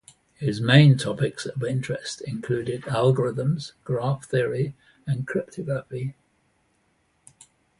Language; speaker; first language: English; native; English